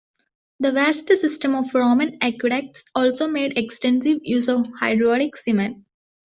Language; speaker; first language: English; non-native, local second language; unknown